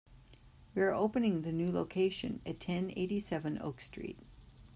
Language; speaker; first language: English; native; English